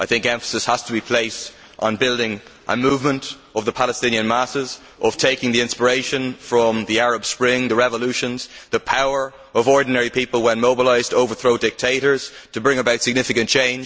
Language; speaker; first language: English; native; English